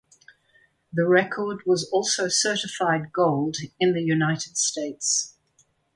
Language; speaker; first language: English; native; English